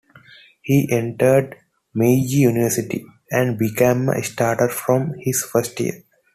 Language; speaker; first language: English; non-native, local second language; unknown